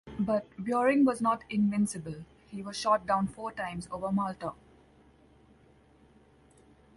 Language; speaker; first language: English; non-native, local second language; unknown